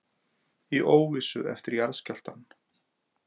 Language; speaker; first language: Icelandic; native; Icelandic